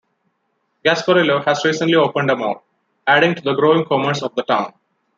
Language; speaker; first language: English; non-native, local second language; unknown